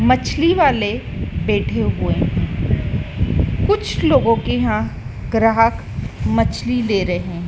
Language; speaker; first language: Hindi; native; Hindi